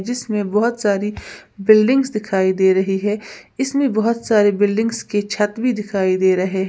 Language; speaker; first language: Hindi; native; Hindi